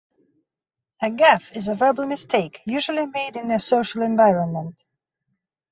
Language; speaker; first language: English; non-native, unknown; Belarusian